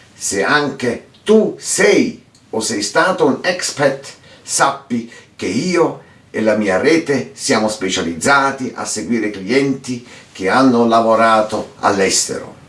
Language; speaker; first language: Italian; early bilingual, heritage; Italian